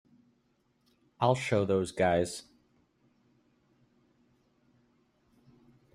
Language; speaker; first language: English; native; English